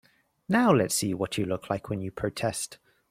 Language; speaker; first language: English; native; English